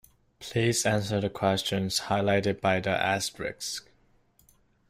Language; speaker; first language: English; non-native, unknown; Chinese